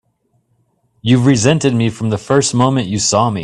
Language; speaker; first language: English; native; English